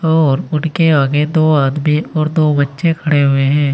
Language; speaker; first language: Hindi; native; Hindi